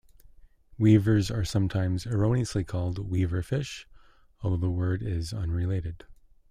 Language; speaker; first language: English; native; English